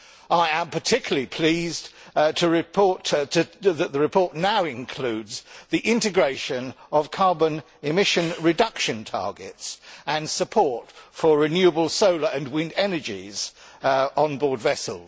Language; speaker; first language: English; native; English